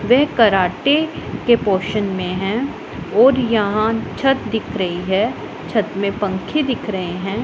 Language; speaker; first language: Hindi; non-native, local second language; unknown